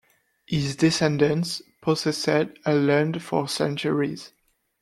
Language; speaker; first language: English; non-native, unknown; French